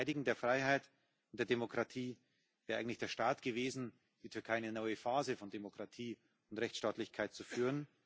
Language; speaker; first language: German; native; German